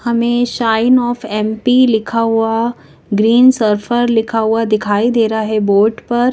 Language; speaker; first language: Hindi; native; Hindi